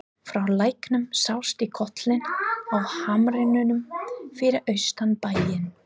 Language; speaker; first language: Icelandic; non-native, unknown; English